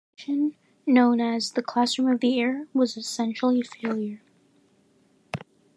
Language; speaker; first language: English; native; English